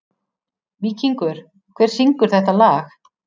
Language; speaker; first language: Icelandic; native; Icelandic